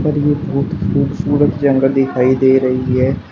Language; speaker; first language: Hindi; native; Hindi